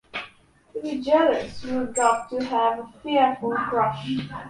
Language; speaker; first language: English; non-native, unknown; Polish